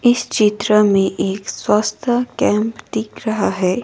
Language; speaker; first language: Hindi; non-native, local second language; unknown